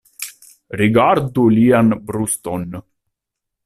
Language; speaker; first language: Esperanto; non-native, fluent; Italian